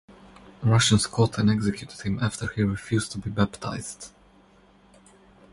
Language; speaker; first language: English; non-native, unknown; Croatian